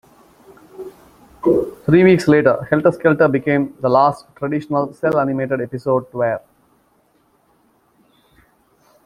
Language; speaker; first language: English; non-native, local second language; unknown